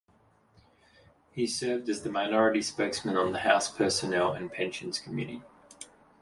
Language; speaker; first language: English; native; English